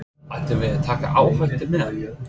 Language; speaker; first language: Icelandic; non-native, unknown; English